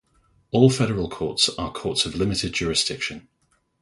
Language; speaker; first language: English; native; English